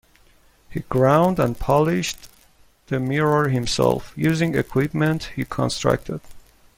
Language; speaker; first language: English; non-native, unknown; Persian